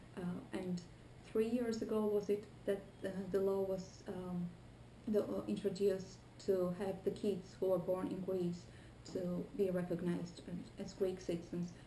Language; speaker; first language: English; non-native, fluent; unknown